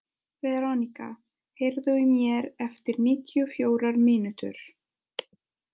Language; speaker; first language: Icelandic; non-native, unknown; Italian